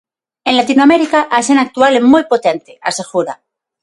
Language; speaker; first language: Galician; non-native, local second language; Spanish